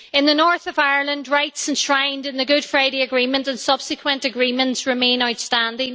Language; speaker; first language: English; native; English